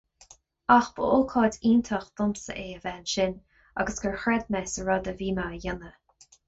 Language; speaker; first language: Irish; non-native, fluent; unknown